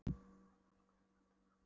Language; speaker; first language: Icelandic; non-native, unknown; Polish